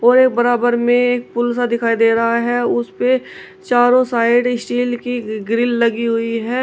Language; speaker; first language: Hindi; native; Hindi